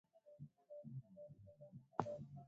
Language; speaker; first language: English; native; English